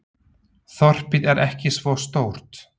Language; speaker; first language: Icelandic; non-native, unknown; Slovak